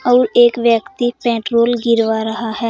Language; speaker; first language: Hindi; native; Hindi